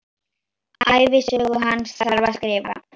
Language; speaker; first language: Icelandic; native; Icelandic